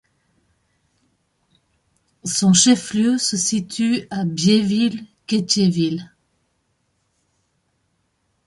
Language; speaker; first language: French; native; French